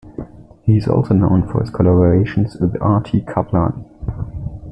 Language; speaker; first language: English; non-native, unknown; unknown